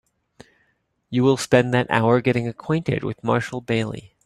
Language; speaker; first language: English; native; English